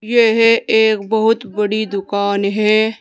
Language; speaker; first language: Hindi; native; Hindi